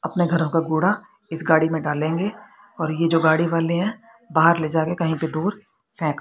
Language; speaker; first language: Hindi; native; Hindi